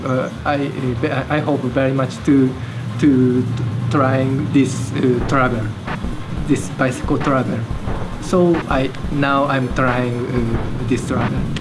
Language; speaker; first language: English; non-native, learner; Japanese